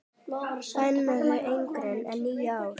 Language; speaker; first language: Icelandic; native; Icelandic